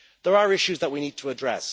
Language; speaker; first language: English; native; English